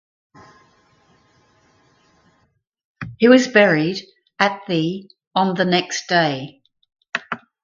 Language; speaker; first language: English; native; English